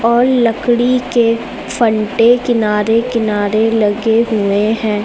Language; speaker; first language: Hindi; native; Hindi